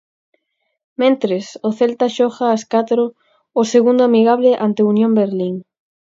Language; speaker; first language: Galician; native; Galician